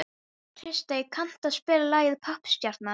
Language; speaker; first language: Icelandic; non-native, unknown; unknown